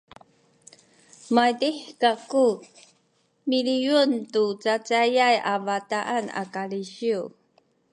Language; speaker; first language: Sakizaya; non-native, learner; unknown